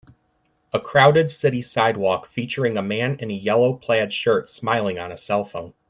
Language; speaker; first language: English; native; English